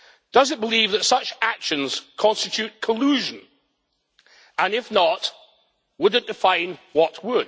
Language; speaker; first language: English; native; English